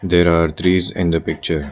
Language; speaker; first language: English; non-native, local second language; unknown